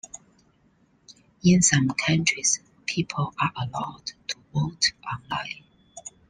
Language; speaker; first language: English; non-native, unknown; Chinese